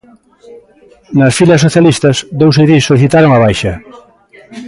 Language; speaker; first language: Galician; native; Galician